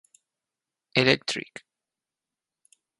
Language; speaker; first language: English; non-native, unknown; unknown